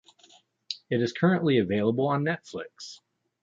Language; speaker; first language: English; native; English